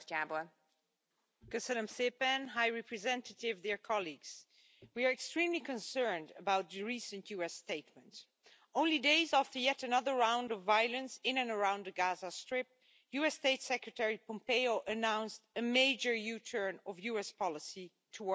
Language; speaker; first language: English; non-native, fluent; Dutch